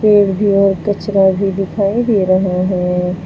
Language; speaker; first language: Hindi; native; Hindi